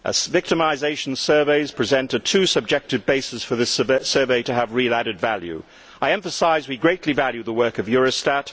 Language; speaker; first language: English; native; English